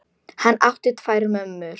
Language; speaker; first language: Icelandic; non-native, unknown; Polish